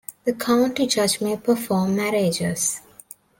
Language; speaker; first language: English; non-native, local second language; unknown